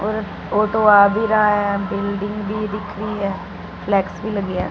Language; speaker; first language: Hindi; non-native, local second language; Punjabi